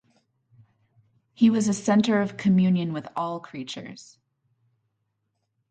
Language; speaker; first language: English; native; English